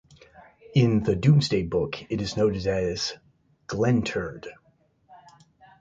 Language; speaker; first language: English; native; English